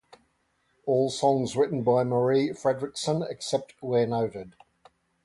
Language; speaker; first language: English; native; English